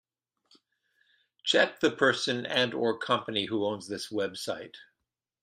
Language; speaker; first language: English; native; English